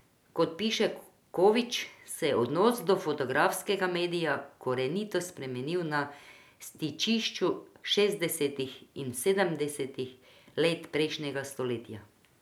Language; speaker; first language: Slovenian; non-native, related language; Croatian